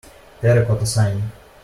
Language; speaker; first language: English; non-native, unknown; Russian